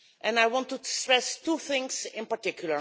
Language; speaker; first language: English; non-native, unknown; Dutch